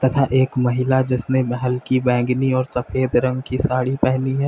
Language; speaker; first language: Hindi; native; Hindi